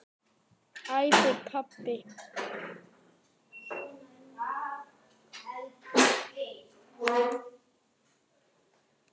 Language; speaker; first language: Icelandic; native; Icelandic